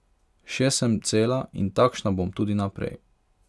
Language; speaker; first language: Slovenian; non-native, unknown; Hungarian